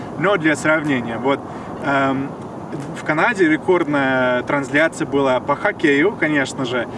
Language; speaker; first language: Russian; non-native, fluent; English